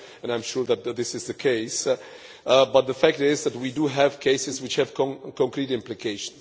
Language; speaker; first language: English; non-native, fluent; Czech